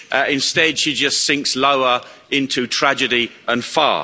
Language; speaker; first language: English; native; English